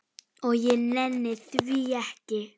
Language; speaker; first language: Icelandic; native; Icelandic